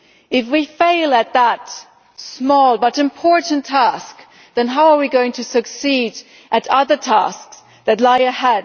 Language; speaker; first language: English; non-native, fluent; German